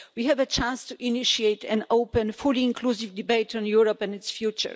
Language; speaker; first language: English; non-native, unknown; Polish